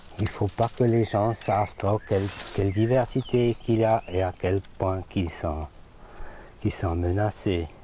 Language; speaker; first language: French; non-native, fluent; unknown